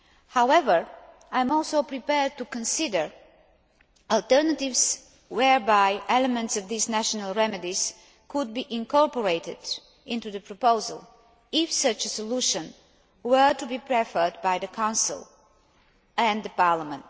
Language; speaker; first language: English; non-native, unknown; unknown